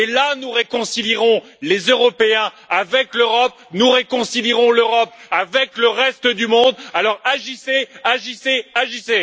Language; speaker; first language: French; native; French